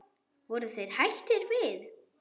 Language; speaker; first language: Icelandic; non-native, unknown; German